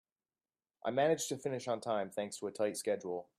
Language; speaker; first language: English; native; English